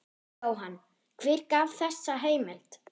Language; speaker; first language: Icelandic; non-native, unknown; German